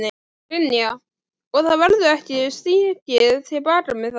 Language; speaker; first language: Icelandic; native; Icelandic